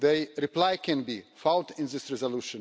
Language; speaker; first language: English; non-native, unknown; Russian